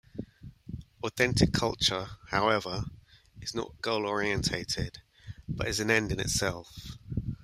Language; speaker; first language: English; native; English